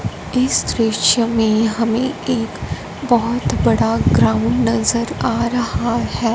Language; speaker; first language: Hindi; non-native, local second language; Punjabi